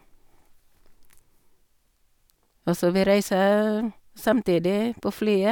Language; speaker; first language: Norwegian; non-native, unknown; Cebuano